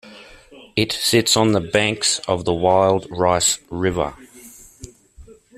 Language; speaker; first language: English; native; English